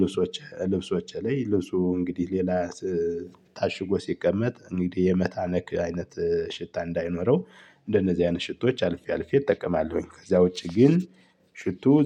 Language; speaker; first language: Amharic; native; Amharic